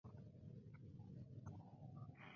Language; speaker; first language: English; non-native, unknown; Spanish